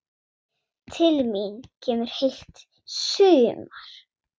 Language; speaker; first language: Icelandic; non-native, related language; Swedish